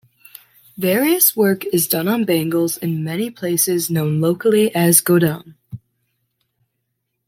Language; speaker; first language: English; native; English